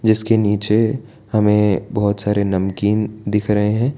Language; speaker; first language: Hindi; non-native, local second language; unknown